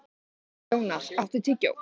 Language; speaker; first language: Icelandic; native; Icelandic